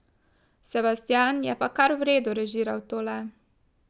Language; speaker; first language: Slovenian; native; Slovenian